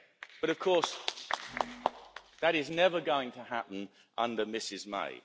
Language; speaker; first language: English; native; English